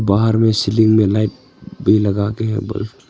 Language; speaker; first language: Hindi; non-native, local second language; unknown